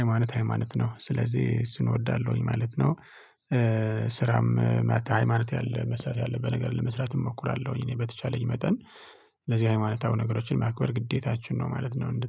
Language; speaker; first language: Amharic; non-native, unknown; Tigrinya